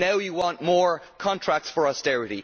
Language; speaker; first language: English; native; English